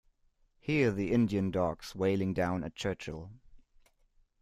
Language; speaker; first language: English; non-native, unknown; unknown